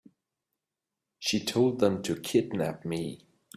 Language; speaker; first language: English; native; English